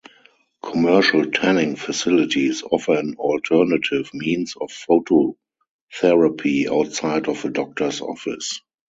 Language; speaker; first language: English; non-native, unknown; German